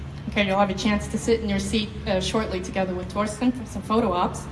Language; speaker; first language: English; native; English